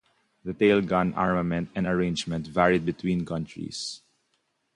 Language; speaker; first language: English; non-native, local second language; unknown